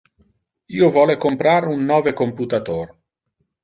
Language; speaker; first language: Interlingua; non-native, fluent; Italian